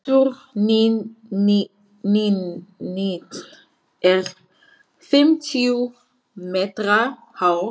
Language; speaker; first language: Icelandic; non-native, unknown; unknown